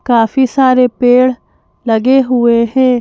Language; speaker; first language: Hindi; native; Hindi